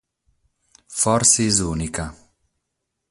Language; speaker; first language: Sardinian; non-native, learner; Catalan